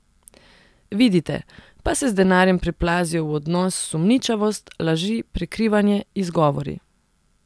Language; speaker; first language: Slovenian; non-native, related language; Serbian